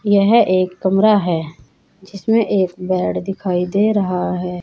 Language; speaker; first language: Hindi; native; Hindi